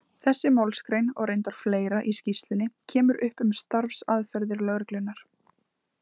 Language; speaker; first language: Icelandic; native; Icelandic